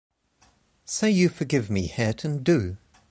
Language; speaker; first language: English; native; English